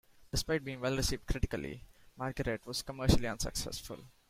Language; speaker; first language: English; non-native, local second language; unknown